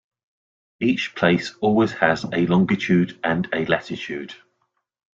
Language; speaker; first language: English; native; English